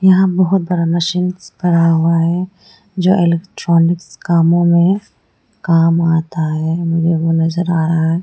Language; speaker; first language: Hindi; non-native, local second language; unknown